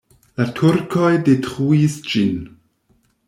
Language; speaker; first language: Esperanto; non-native, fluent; German